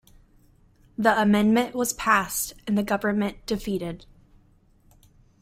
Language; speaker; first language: English; native; English